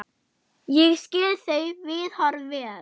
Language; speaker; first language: Icelandic; non-native, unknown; German